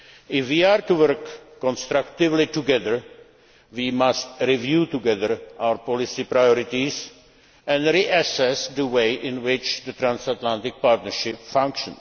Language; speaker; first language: English; non-native, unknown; Czech